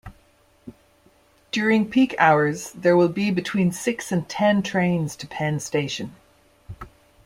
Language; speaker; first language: English; native; English